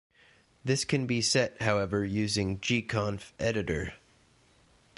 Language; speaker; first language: English; native; English